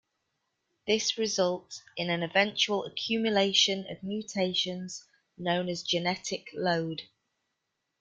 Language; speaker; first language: English; native; English